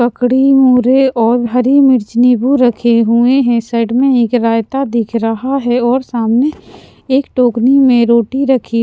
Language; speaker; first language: Hindi; non-native, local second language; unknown